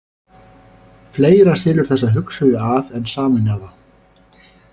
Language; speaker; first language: Icelandic; native; Icelandic